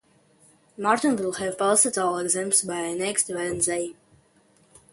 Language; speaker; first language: English; non-native, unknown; Ukrainian